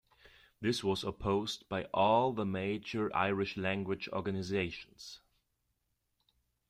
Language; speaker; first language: English; non-native, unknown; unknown